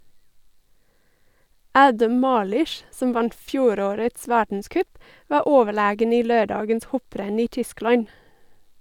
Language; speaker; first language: Norwegian; non-native, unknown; English